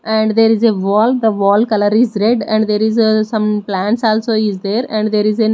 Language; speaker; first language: English; non-native, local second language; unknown